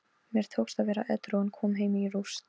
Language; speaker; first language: Icelandic; non-native, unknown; Polish